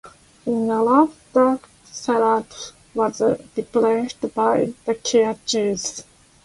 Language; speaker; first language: English; non-native, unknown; Japanese